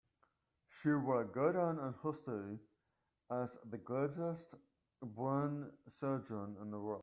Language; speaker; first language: English; native; English